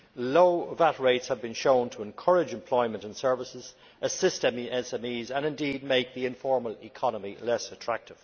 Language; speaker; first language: English; native; English